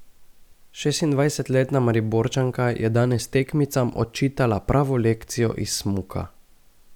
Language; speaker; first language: Slovenian; native; Slovenian